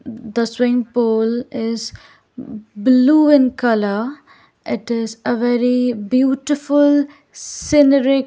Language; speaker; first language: English; non-native, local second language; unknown